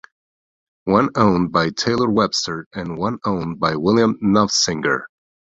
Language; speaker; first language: English; non-native, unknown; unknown